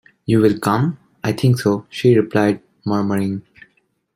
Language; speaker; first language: English; non-native, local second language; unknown